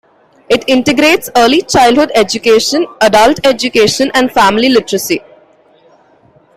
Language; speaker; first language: English; non-native, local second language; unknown